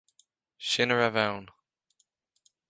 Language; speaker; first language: Irish; native; Irish